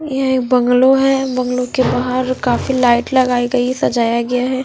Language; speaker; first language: Hindi; non-native, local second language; Punjabi